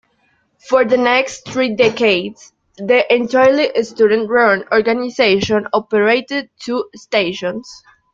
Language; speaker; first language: English; non-native, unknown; Spanish